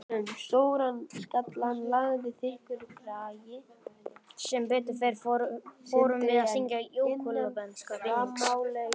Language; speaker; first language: Icelandic; native; Icelandic